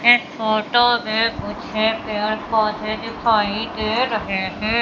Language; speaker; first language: Hindi; native; Hindi